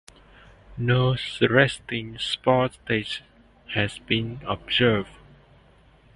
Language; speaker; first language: English; non-native, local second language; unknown